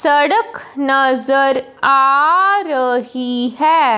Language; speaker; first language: Hindi; non-native, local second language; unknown